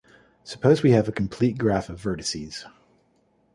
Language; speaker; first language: English; native; English